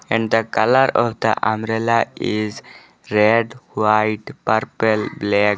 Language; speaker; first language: English; non-native, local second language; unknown